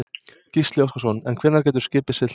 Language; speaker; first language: Icelandic; non-native, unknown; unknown